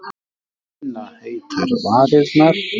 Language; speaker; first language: Icelandic; native; Icelandic